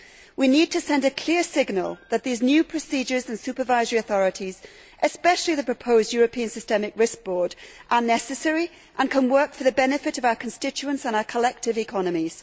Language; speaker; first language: English; native; English